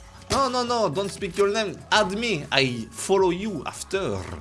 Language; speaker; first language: English; non-native, learner; French